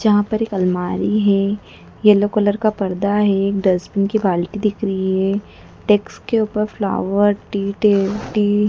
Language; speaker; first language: Hindi; native; Hindi